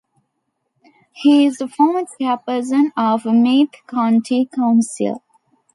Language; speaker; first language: English; non-native, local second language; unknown